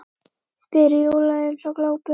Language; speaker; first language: Icelandic; native; Icelandic